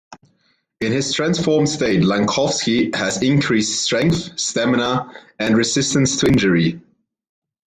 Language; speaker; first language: English; non-native, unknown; German